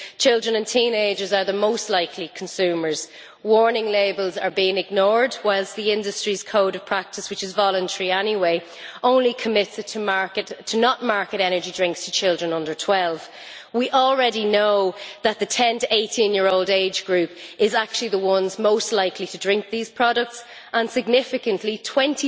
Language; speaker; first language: English; native; English